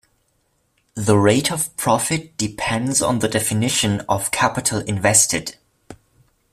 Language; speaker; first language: English; non-native, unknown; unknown